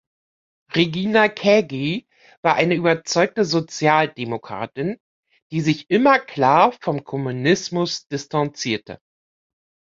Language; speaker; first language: German; native; German